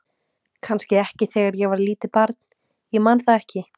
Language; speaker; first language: Icelandic; native; Icelandic